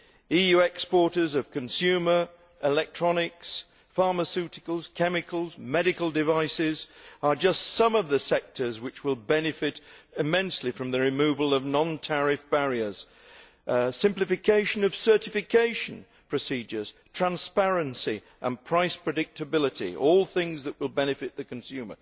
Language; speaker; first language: English; native; English